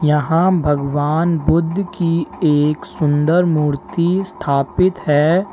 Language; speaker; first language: Hindi; native; Hindi